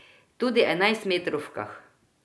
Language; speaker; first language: Slovenian; non-native, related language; Croatian